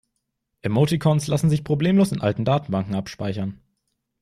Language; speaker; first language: German; native; German